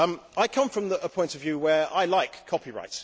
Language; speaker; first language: English; native; English